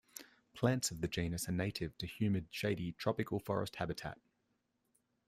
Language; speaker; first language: English; native; English